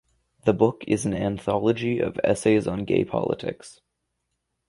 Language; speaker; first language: English; native; English